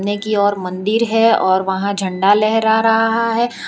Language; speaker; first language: Hindi; non-native, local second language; Gujarati